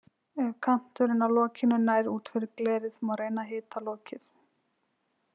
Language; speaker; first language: Icelandic; native; Icelandic